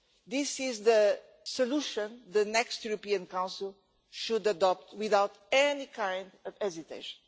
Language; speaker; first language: English; non-native, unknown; Portuguese